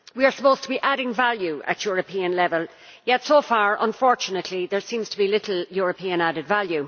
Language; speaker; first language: English; native; English